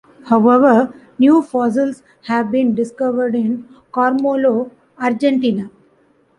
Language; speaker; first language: English; non-native, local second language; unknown